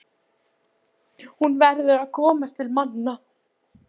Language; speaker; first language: Icelandic; non-native, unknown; Polish